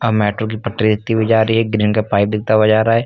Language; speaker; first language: Hindi; native; Hindi